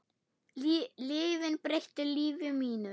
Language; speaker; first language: Icelandic; non-native, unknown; German